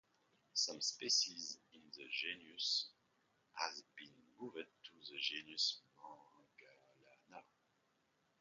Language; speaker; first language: English; non-native, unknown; French